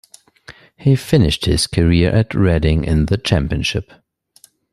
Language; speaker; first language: English; non-native, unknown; German